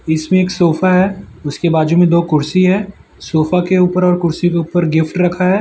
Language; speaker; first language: Hindi; non-native, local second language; Gujarati